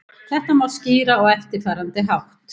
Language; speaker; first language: Icelandic; native; Icelandic